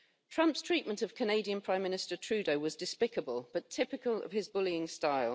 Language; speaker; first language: English; native; English